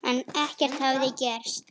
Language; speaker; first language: Icelandic; native; Icelandic